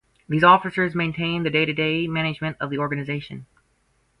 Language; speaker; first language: English; native; English